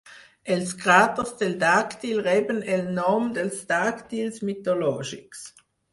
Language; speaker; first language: Catalan; non-native, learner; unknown